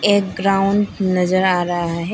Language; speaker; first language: Hindi; non-native, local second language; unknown